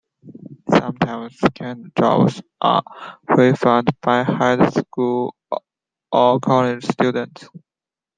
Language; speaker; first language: English; non-native, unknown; Chinese